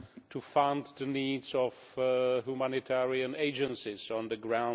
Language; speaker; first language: English; non-native, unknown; Czech